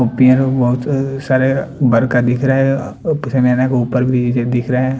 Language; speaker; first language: Hindi; non-native, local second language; Bhojpuri